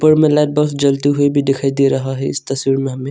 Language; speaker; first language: Hindi; non-native, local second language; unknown